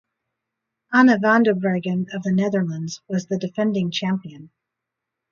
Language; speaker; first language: English; native; English